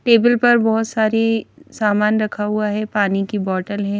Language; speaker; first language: Hindi; native; Hindi